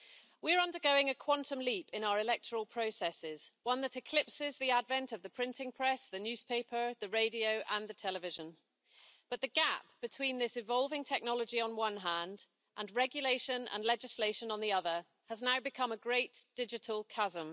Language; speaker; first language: English; native; English